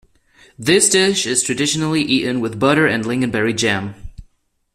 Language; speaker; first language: English; non-native, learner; German